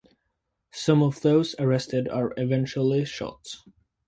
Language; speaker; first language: English; native; English